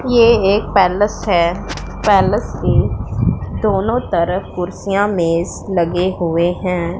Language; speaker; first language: Hindi; non-native, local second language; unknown